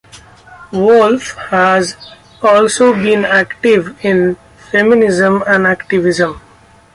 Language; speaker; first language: English; non-native, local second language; Marathi